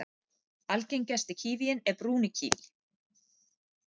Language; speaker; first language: Icelandic; native; Icelandic